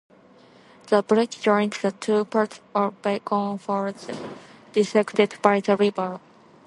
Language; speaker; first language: English; non-native, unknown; Japanese